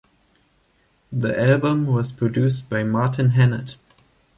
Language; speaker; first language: English; non-native, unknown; German